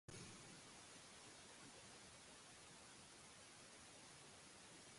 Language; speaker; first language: English; native; English